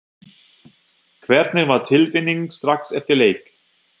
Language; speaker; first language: Icelandic; non-native, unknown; German